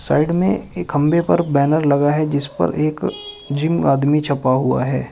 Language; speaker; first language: Hindi; native; Hindi